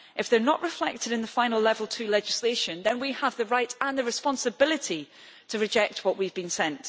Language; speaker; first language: English; native; English